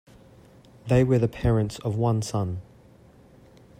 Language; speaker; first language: English; native; English